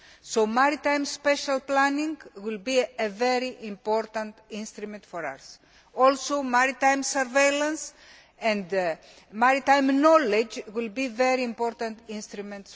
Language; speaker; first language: English; non-native, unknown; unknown